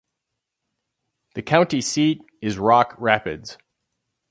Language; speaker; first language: English; native; English